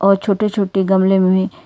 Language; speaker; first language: Hindi; non-native, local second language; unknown